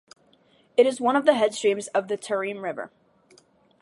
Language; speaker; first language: English; native; English